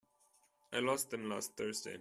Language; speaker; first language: English; non-native, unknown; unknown